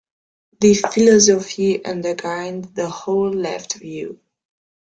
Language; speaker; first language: English; non-native, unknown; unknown